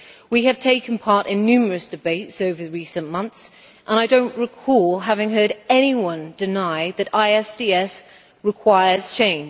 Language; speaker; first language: English; native; English